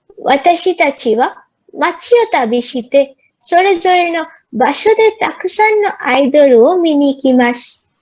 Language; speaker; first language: Japanese; non-native, learner; Bangla